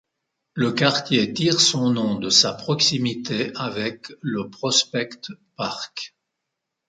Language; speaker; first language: French; native; French